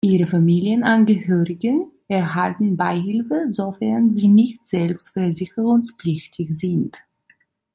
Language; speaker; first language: German; non-native, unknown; Italian